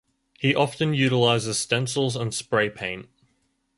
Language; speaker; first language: English; native; English